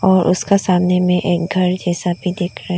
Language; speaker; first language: Hindi; non-native, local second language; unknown